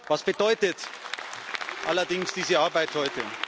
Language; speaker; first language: German; native; German